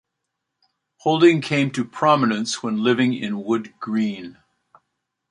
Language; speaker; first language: English; native; English